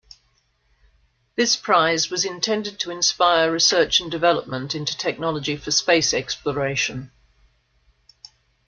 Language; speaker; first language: English; native; English